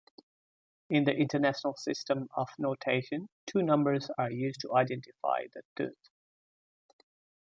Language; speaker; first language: English; non-native, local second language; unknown